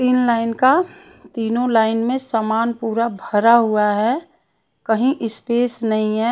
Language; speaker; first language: Hindi; non-native, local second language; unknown